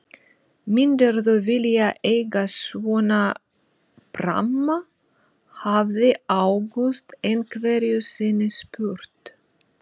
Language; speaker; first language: Icelandic; non-native, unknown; Russian